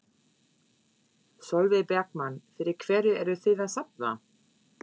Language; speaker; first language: Icelandic; non-native, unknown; German